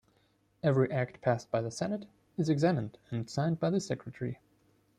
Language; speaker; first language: English; non-native, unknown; German